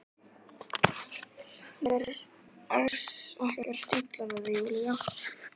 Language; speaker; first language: Icelandic; native; Icelandic